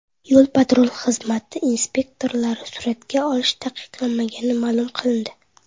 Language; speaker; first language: Uzbek; non-native, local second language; Kara-Kalpak